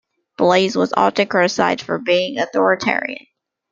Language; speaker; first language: English; native; English